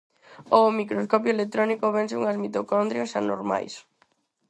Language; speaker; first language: Galician; non-native, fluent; Spanish